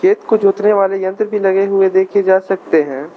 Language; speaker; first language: Hindi; non-native, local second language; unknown